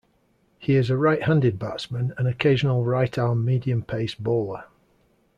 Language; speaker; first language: English; native; English